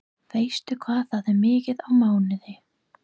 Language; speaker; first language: Icelandic; non-native, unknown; English